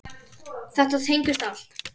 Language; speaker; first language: Icelandic; native; Icelandic